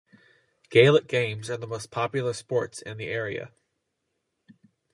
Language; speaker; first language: English; native; English